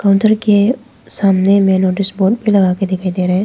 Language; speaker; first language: Hindi; non-native, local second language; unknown